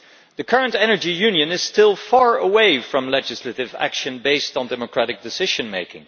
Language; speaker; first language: English; non-native, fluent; Dutch